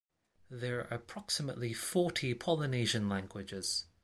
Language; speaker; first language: English; non-native, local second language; Cantonese